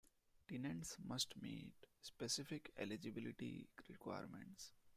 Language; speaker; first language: English; non-native, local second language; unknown